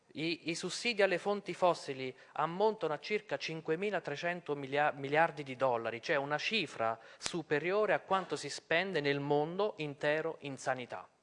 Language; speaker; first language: Italian; native; Italian